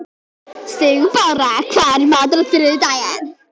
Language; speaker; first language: Icelandic; native; Icelandic